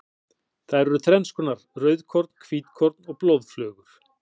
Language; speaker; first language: Icelandic; native; Icelandic